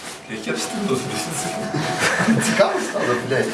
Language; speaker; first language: Ukrainian; native; Ukrainian